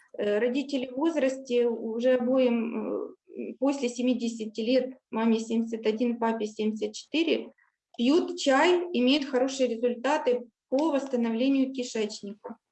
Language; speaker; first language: Russian; native; Russian